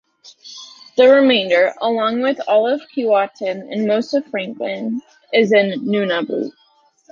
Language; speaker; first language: English; native; English